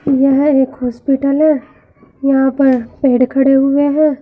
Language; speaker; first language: Hindi; native; Hindi